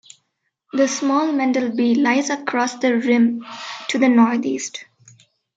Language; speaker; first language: English; non-native, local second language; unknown